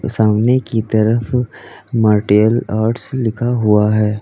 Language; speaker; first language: Hindi; native; Hindi